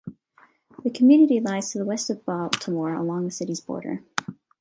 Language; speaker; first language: English; non-native, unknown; Chinese